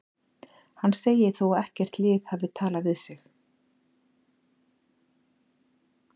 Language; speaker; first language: Icelandic; native; Icelandic